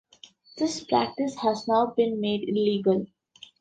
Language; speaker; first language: English; non-native, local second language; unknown